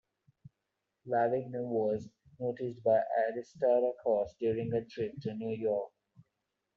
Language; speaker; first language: English; non-native, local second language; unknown